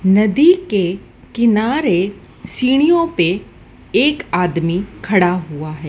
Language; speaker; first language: Hindi; native; Hindi